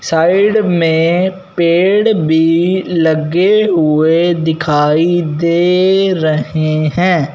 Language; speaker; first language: Hindi; non-native, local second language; Punjabi